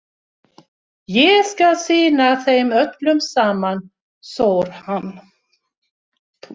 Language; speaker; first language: Icelandic; non-native, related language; Swedish